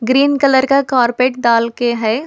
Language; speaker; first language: Hindi; non-native, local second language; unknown